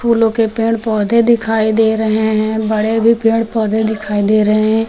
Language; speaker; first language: Hindi; native; Hindi